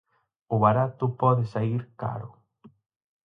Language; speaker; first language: Galician; native; Galician